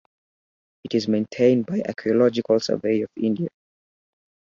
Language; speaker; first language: English; native; English